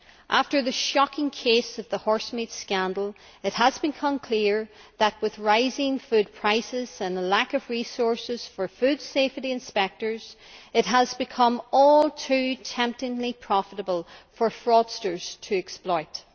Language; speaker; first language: English; native; English